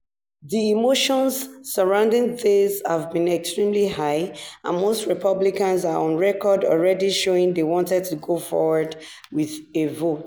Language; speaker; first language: English; non-native, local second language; Yoruba